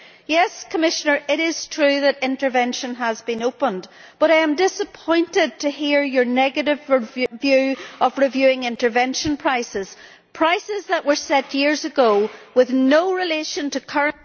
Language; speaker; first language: English; native; English